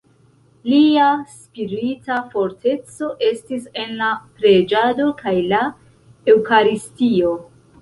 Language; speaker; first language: Esperanto; non-native, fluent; Central Kurdish